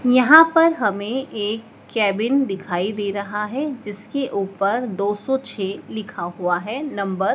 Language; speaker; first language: Hindi; native; Hindi